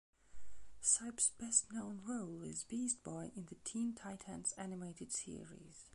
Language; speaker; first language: English; non-native, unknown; Belarusian